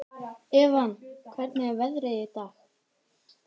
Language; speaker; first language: Icelandic; native; Icelandic